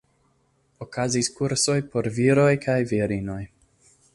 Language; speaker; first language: Esperanto; non-native, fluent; English